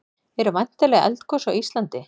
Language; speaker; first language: Icelandic; native; Icelandic